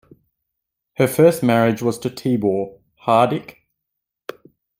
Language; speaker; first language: English; native; English